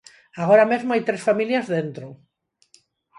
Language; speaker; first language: Galician; non-native, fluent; Spanish